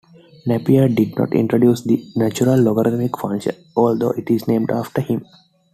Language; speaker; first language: English; non-native, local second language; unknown